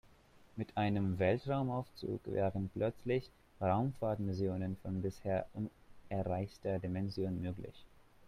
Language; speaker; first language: German; non-native, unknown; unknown